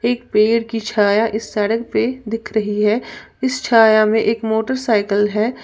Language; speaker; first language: Hindi; native; Hindi